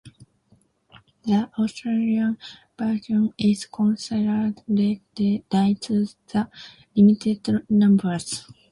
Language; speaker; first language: English; non-native, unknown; Japanese